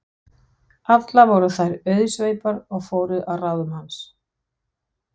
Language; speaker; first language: Icelandic; non-native, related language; Danish